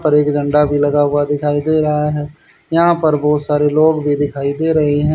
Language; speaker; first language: Hindi; native; Hindi